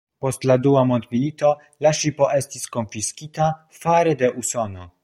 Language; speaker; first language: Esperanto; non-native, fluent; Polish